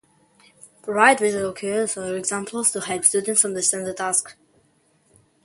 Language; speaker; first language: English; non-native, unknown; Ukrainian